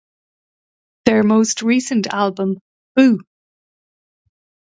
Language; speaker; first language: English; native; English